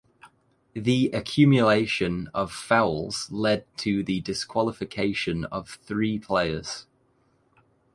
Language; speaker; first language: English; native; English